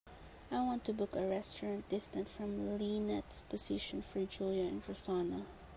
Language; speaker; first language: English; non-native, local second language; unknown